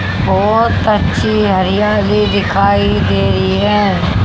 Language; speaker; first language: Hindi; native; Hindi